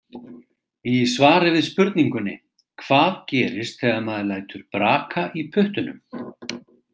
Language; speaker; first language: Icelandic; native; Icelandic